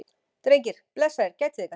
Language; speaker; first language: Icelandic; native; Icelandic